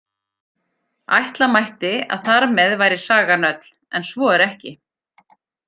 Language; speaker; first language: Icelandic; native; Icelandic